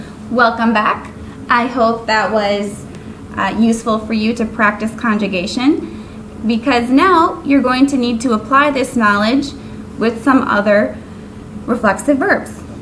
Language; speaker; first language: English; native; English